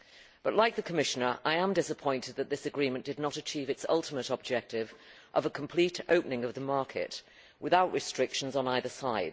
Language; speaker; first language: English; native; English